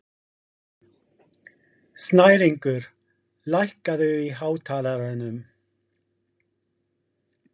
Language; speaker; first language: Icelandic; non-native, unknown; English